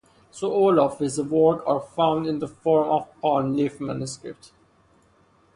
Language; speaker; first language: English; non-native, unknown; Persian